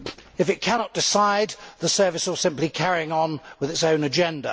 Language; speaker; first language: English; native; English